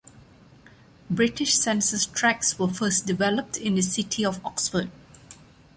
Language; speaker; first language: English; non-native, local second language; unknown